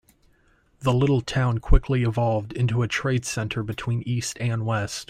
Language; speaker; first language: English; native; English